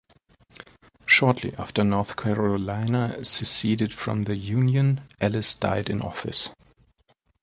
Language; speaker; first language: English; native; English